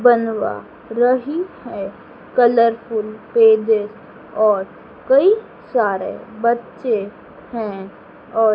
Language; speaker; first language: Hindi; native; Hindi